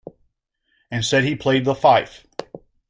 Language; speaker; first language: English; native; English